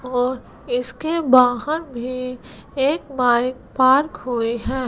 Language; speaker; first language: Hindi; non-native, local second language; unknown